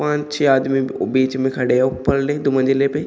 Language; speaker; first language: Hindi; native; Hindi